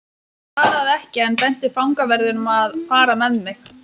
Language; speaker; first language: Icelandic; non-native, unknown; Lithuanian